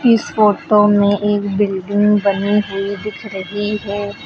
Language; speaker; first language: Hindi; native; Hindi